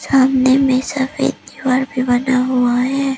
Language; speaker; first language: Hindi; non-native, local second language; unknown